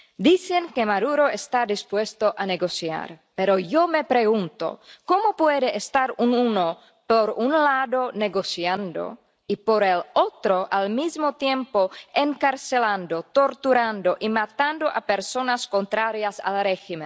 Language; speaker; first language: Spanish; non-native, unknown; Czech